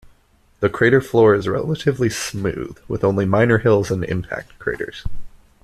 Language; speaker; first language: English; native; English